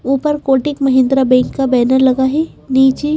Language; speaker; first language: Hindi; native; Hindi